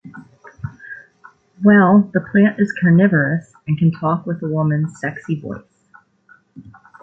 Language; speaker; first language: English; native; English